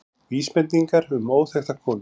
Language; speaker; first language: Icelandic; native; Icelandic